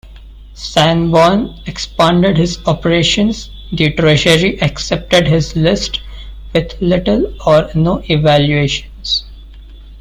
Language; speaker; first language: English; non-native, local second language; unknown